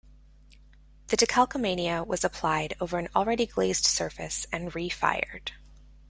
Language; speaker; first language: English; native; English